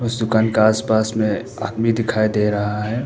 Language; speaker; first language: Hindi; non-native, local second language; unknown